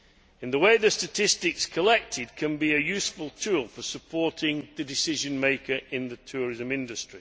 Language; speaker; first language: English; native; English